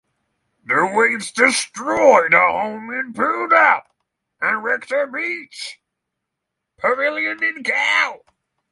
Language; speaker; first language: English; non-native, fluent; Norwegian